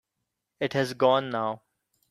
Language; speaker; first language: English; non-native, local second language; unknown